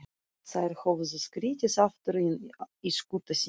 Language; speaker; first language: Icelandic; non-native, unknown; Russian